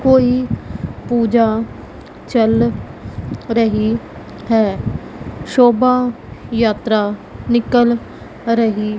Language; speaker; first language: Hindi; non-native, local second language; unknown